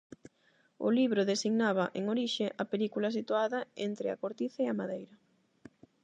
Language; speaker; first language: Galician; non-native, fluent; Spanish